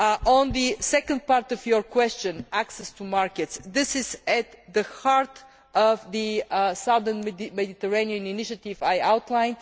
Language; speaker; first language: English; non-native, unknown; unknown